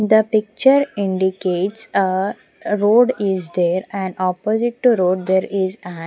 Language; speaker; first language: English; non-native, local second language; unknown